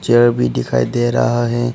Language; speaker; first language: Hindi; non-native, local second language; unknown